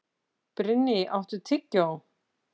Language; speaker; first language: Icelandic; native; Icelandic